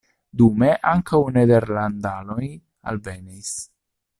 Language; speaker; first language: Esperanto; non-native, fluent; Italian